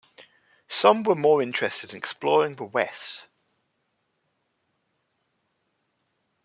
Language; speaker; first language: English; native; English